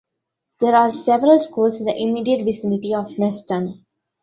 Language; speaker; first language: English; non-native, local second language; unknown